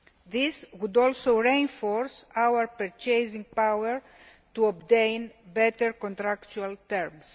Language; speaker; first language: English; non-native, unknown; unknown